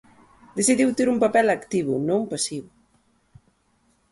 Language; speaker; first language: Galician; native; Galician